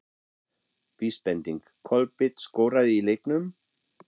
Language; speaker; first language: Icelandic; non-native, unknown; German